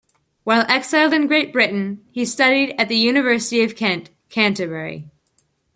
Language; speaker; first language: English; native; English